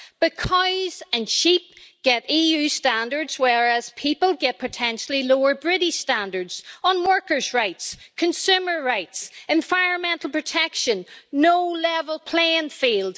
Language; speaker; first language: English; native; English